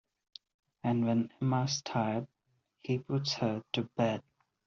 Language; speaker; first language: English; non-native, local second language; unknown